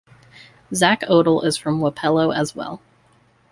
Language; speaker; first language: English; native; English